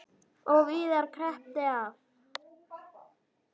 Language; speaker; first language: Icelandic; native; Icelandic